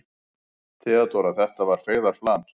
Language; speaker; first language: Icelandic; native; Icelandic